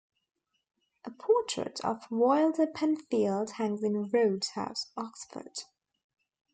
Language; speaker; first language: English; native; English